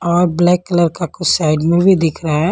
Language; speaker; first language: Hindi; non-native, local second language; Punjabi